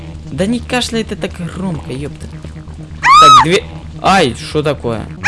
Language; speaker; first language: Russian; native; Russian